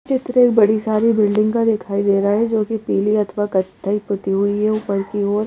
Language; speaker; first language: Hindi; native; Hindi